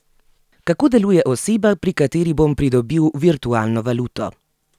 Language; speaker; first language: Slovenian; native; Slovenian